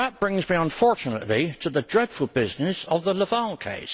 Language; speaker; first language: English; native; English